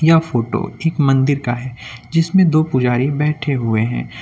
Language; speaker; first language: Hindi; native; Hindi